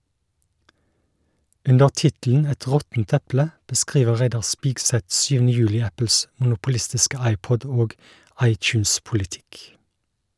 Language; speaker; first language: Norwegian; native; Norwegian